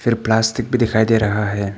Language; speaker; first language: Hindi; non-native, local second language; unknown